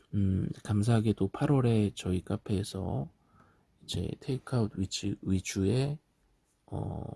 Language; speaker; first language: Korean; native; Korean